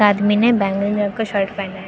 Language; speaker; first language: Hindi; native; Hindi